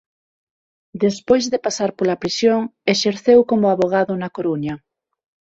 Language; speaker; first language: Galician; non-native, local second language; Spanish